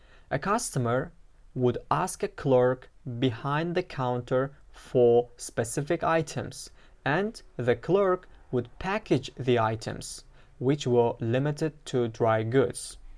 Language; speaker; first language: English; non-native, fluent; Uzbek